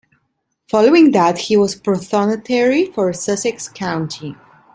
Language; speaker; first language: English; non-native, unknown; Italian